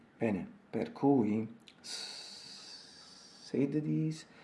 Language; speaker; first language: English; non-native, learner; Italian